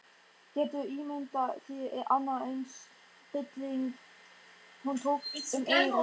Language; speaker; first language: Icelandic; non-native, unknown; German